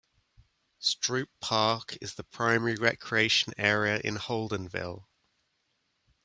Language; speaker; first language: English; native; English